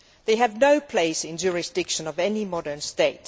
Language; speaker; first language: English; native; English